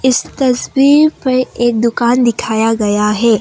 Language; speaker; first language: Hindi; non-native, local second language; Assamese